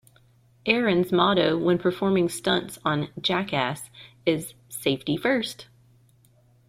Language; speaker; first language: English; native; English